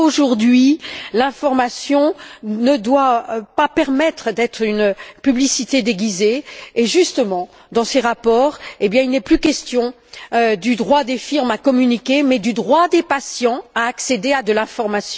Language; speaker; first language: French; native; French